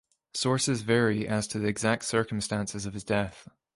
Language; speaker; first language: English; native; English